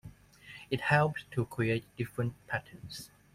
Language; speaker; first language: English; non-native, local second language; Cantonese